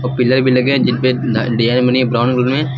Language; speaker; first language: Hindi; native; Hindi